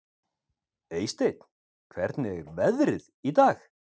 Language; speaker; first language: Icelandic; native; Icelandic